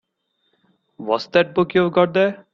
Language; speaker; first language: English; non-native, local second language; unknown